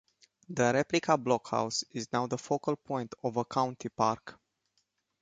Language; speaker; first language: English; non-native, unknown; Romanian